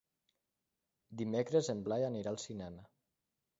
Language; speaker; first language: Catalan; native; Catalan